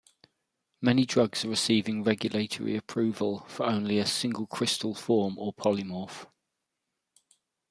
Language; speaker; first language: English; native; English